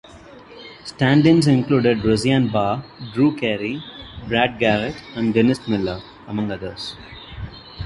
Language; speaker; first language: English; non-native, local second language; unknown